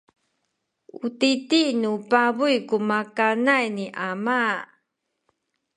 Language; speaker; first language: Sakizaya; non-native, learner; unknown